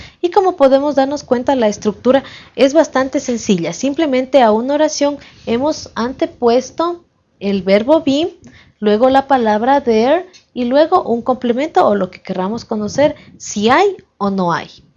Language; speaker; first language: Spanish; native; Spanish